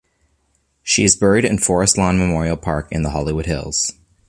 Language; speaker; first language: English; native; English